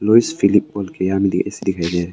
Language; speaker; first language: Hindi; non-native, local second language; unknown